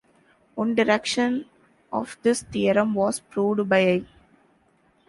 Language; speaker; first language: English; non-native, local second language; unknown